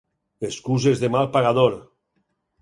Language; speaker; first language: Catalan; native; Catalan